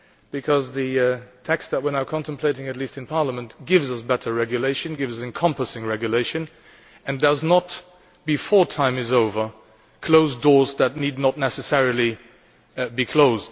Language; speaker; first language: English; non-native, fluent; Luxembourgish